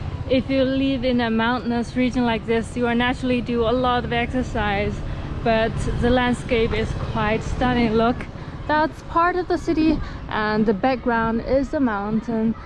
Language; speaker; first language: English; non-native, fluent; Chinese